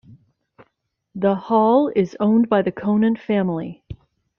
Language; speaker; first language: English; native; English